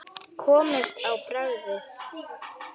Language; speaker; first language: Icelandic; native; Icelandic